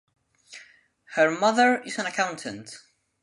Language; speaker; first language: English; non-native, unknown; Spanish